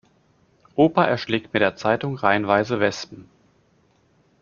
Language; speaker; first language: German; native; German